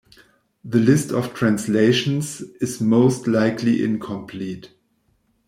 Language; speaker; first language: English; non-native, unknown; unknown